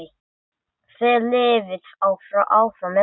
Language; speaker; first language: Icelandic; non-native, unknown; English